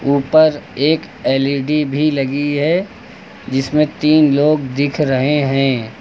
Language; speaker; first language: Hindi; native; Hindi